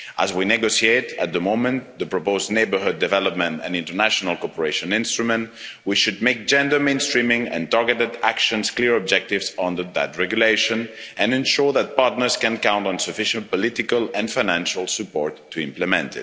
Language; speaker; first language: English; non-native, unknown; Spanish